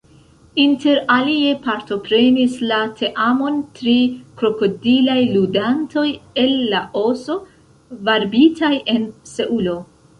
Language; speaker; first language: Esperanto; non-native, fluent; Central Kurdish